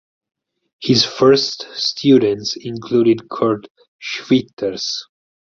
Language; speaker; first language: English; non-native, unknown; Italian